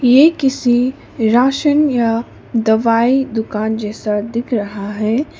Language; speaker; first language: Hindi; non-native, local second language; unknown